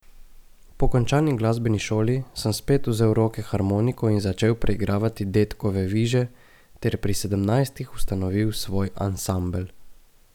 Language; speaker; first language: Slovenian; native; Slovenian